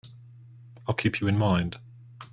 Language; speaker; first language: English; native; English